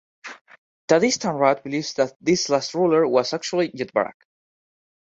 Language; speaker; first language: English; non-native, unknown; Spanish